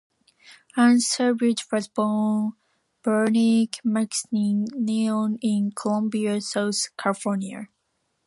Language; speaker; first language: English; non-native, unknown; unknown